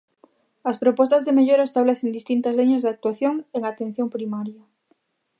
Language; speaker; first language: Galician; native; Galician